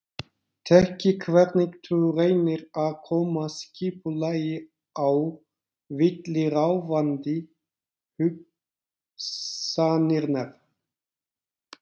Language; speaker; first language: Icelandic; non-native, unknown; Turkish